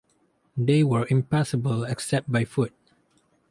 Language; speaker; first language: English; non-native, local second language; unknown